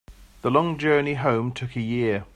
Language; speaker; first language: English; native; English